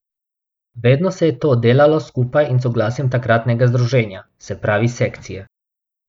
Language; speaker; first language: Slovenian; non-native, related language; Bosnian